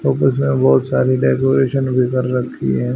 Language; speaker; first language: Hindi; native; Hindi